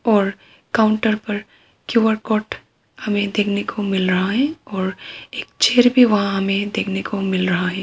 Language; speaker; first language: Hindi; non-native, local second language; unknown